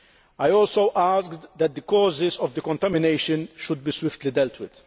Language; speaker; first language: English; non-native, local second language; Maltese